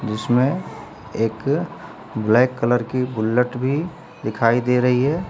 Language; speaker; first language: Hindi; native; Hindi